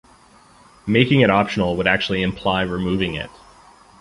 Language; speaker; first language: English; native; English